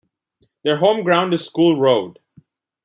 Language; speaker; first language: English; non-native, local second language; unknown